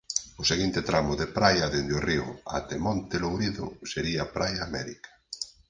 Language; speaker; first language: Galician; native; Galician